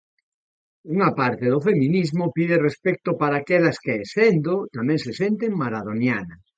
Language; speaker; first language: Galician; native; Galician